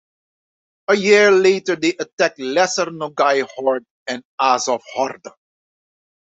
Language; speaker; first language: English; non-native, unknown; Dutch